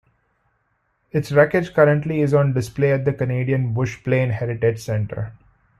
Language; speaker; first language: English; non-native, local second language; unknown